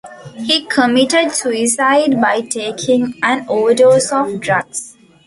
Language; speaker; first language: English; non-native, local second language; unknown